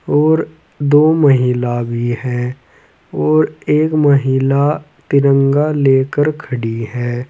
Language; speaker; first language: Hindi; native; Hindi